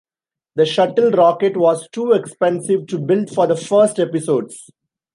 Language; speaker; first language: English; non-native, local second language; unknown